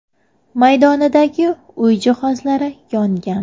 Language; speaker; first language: Uzbek; native; Uzbek